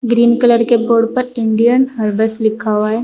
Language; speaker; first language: Hindi; native; Hindi